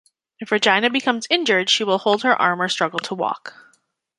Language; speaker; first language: English; native; English